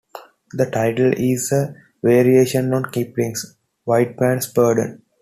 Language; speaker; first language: English; non-native, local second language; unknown